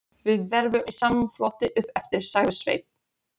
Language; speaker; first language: Icelandic; non-native, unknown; Polish